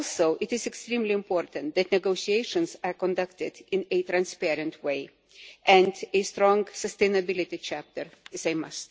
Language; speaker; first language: English; non-native, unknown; Lithuanian